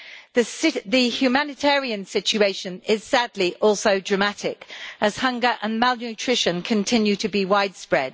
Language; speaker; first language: English; native; English